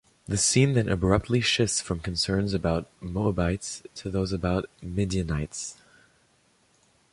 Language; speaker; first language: English; non-native, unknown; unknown